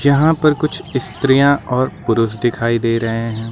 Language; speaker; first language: Hindi; native; Hindi